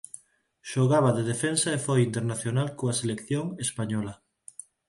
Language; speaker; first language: Galician; non-native, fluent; Spanish